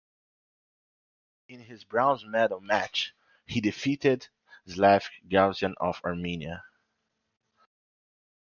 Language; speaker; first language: English; non-native, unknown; Portuguese